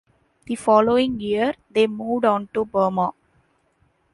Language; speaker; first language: English; non-native, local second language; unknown